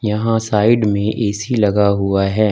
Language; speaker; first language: Hindi; native; Hindi